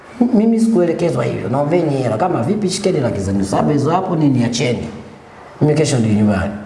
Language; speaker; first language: Swahili; native; Swahili